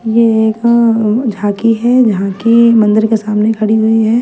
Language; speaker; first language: Hindi; non-native, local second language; Punjabi